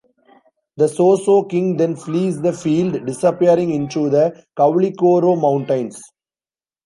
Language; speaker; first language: English; non-native, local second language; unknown